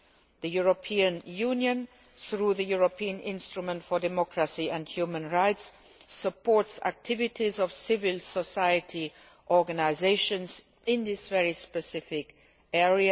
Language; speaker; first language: English; non-native, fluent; Luxembourgish